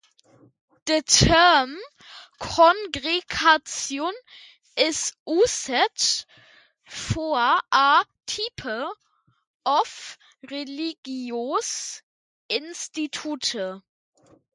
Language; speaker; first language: English; non-native, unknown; German